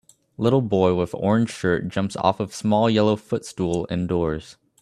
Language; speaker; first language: English; native; English